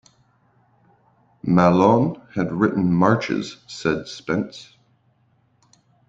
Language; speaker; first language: English; native; English